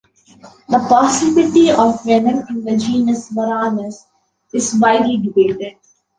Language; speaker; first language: English; non-native, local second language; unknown